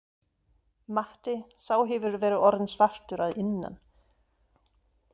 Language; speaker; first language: Icelandic; non-native, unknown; German